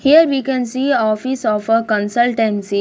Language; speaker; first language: English; non-native, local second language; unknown